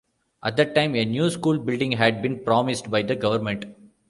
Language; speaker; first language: English; non-native, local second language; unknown